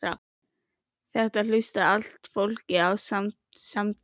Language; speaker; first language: Icelandic; native; Icelandic